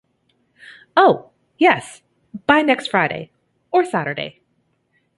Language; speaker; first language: English; native; English